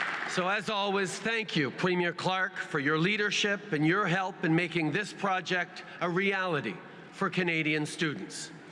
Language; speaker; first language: English; native; English